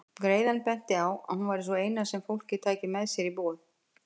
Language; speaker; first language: Icelandic; native; Icelandic